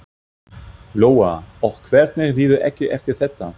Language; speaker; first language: Icelandic; non-native, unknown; German